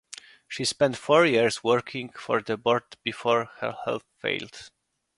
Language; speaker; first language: English; non-native, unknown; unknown